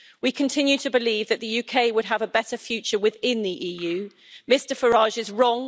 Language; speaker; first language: English; native; English